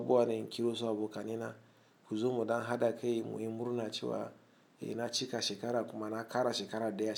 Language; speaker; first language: Hausa; non-native, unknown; Igbo